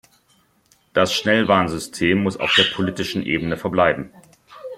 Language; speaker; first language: German; native; German